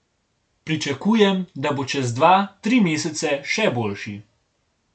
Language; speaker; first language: Slovenian; native; Slovenian